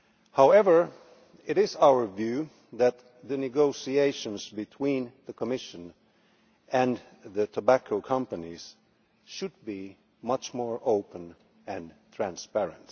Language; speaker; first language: English; non-native, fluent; Finnish